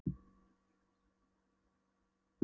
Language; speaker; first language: Icelandic; non-native, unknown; Polish